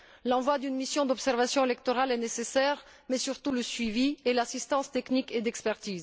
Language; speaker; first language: French; non-native, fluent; Bulgarian